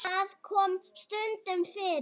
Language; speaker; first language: Icelandic; native; Icelandic